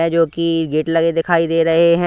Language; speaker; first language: Hindi; non-native, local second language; Punjabi